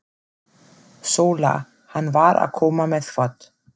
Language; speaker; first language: Icelandic; non-native, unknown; German